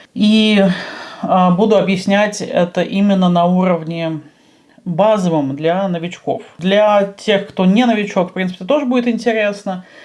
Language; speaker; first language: Russian; native; Russian